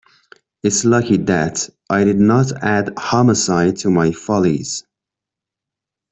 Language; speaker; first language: English; non-native, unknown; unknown